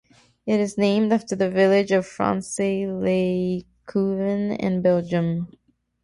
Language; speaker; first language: English; native; English